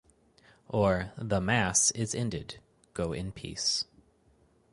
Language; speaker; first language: English; native; English